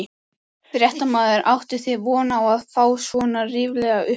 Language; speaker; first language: Icelandic; native; Icelandic